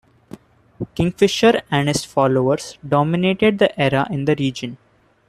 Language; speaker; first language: English; non-native, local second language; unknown